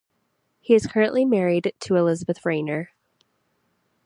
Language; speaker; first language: English; native; English